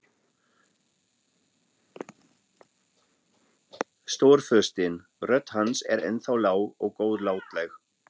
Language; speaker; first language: Icelandic; non-native, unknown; German